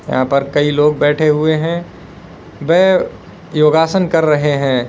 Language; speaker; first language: Hindi; native; Hindi